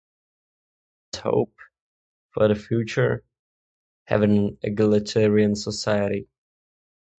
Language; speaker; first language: English; non-native, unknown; Czech